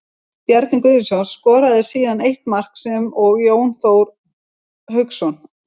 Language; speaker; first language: Icelandic; native; Icelandic